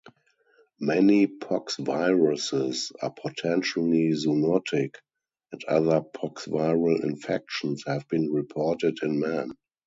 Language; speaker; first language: English; non-native, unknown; German